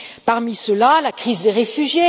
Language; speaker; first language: French; native; French